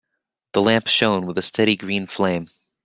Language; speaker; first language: English; native; English